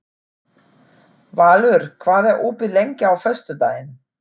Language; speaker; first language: Icelandic; non-native, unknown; German